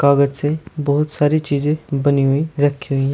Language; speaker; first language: Hindi; native; Hindi